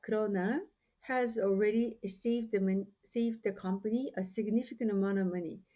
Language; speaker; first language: English; non-native, fluent; Korean